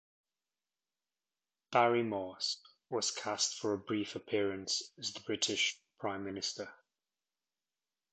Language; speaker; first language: English; native; English